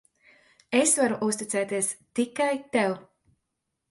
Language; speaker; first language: Latvian; native; Latvian